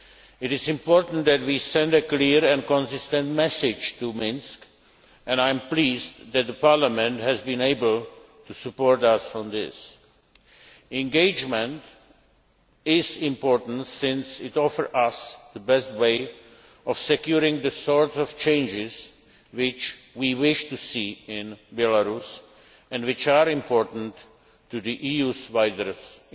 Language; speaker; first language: English; non-native, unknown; Czech